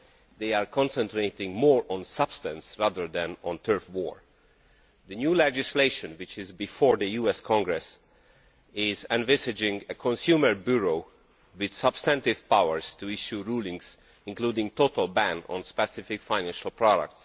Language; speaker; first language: English; non-native, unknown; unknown